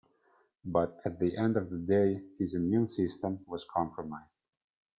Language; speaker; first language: English; non-native, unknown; Italian